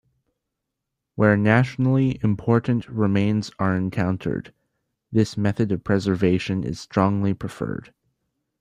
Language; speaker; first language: English; native; English